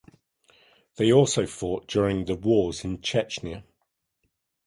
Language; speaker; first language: English; native; English